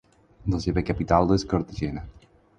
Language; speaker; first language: Catalan; non-native, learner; Spanish